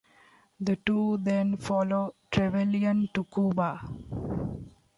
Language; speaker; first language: English; non-native, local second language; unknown